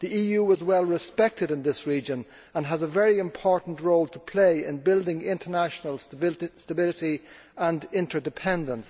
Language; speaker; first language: English; native; English